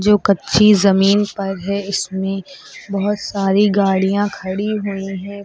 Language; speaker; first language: Hindi; native; Hindi